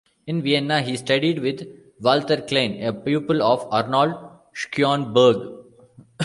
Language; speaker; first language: English; non-native, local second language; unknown